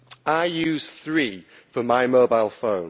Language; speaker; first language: English; native; English